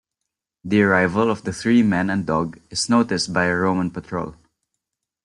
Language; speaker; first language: English; non-native, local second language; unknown